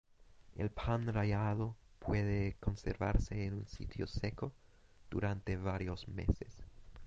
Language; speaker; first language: Spanish; non-native, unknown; English